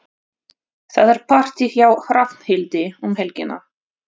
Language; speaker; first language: Icelandic; non-native, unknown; Russian